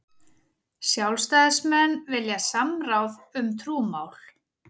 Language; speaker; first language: Icelandic; native; Icelandic